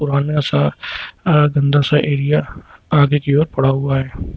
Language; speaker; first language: Hindi; native; Hindi